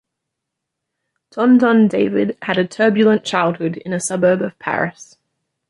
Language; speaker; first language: English; native; English